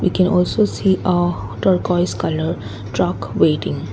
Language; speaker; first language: English; non-native, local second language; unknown